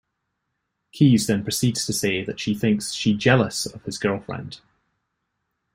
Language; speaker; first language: English; native; English